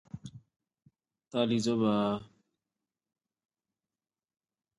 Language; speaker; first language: English; native; English